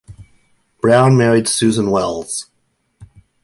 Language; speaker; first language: English; native; English